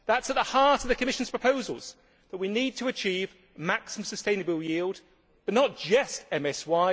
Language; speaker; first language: English; native; English